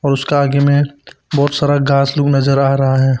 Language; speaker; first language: Hindi; non-native, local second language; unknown